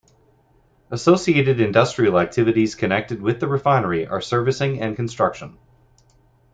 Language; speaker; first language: English; native; English